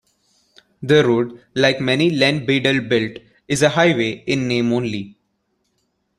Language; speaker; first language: English; non-native, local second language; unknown